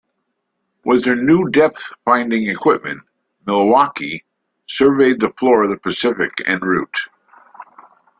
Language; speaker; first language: English; native; English